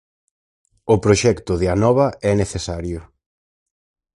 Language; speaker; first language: Galician; native; Galician